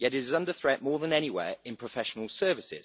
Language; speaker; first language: English; native; English